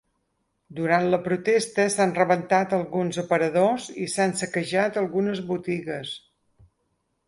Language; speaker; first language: Catalan; native; Catalan